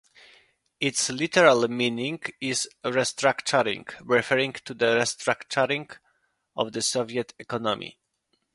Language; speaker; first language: English; non-native, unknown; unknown